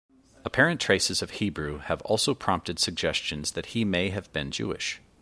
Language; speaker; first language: English; native; English